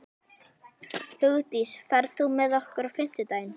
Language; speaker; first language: Icelandic; native; Icelandic